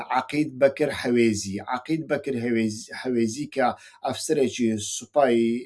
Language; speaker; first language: Central Kurdish; non-native, local second language; Kurdish